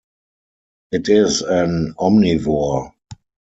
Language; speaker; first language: English; non-native, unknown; German